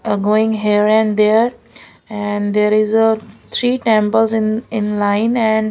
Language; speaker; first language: English; non-native, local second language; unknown